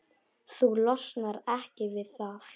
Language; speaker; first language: Icelandic; non-native, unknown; Polish